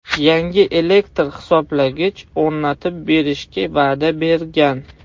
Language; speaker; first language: Uzbek; non-native, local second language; Russian